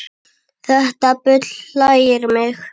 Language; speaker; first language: Icelandic; native; Icelandic